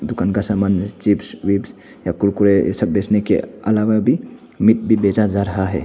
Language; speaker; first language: Hindi; non-native, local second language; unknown